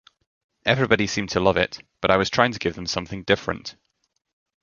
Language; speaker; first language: English; native; English